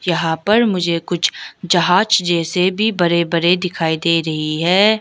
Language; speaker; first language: Hindi; non-native, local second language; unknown